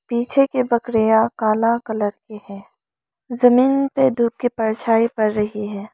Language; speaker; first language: Hindi; non-native, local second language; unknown